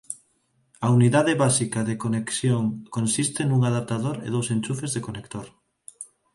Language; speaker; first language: Galician; non-native, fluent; Spanish